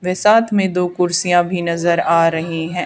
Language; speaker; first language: Hindi; native; Hindi